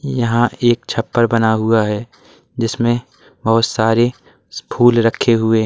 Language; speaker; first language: Hindi; native; Hindi